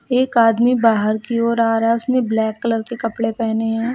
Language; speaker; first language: Hindi; native; Hindi